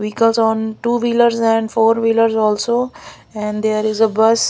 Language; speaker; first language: English; non-native, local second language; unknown